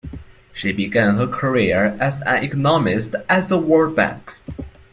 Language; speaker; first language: English; non-native, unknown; Chinese